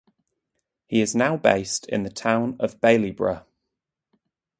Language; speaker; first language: English; native; English